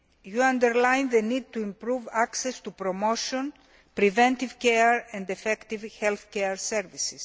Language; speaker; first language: English; non-native, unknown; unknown